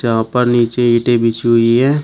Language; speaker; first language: Hindi; native; Hindi